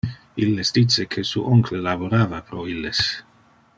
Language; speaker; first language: Interlingua; non-native, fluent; Dutch